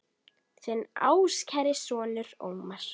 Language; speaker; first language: Icelandic; native; Icelandic